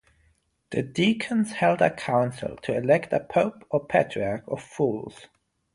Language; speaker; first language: English; non-native, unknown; German